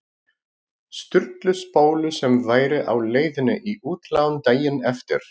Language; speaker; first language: Icelandic; non-native, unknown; Greek